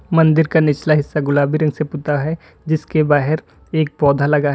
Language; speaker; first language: Hindi; native; Hindi